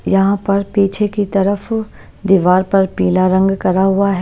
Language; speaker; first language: Hindi; non-native, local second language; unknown